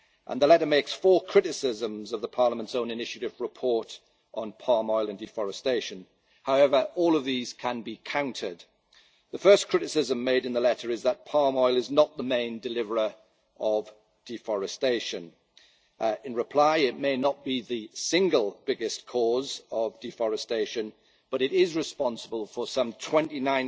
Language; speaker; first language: English; native; English